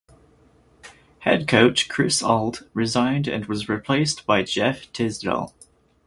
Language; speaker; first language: English; native; English